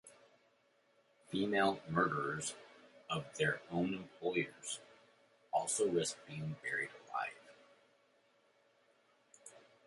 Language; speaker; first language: English; native; English